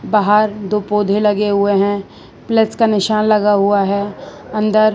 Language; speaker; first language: Hindi; non-native, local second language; Gujarati